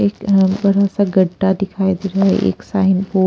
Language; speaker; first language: Hindi; non-native, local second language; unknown